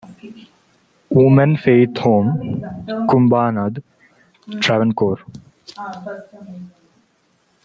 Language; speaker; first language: English; non-native, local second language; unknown